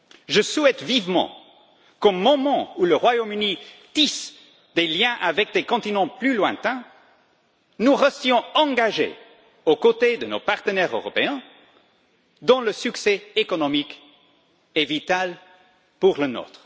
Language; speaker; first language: French; non-native, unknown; English